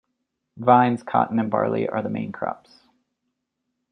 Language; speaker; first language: English; native; English